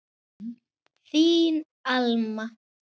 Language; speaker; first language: Icelandic; native; Icelandic